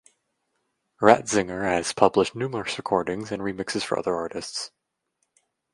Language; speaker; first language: English; native; English